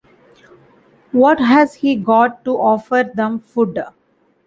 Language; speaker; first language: English; non-native, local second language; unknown